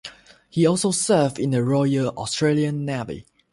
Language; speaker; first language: English; non-native, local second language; Chinese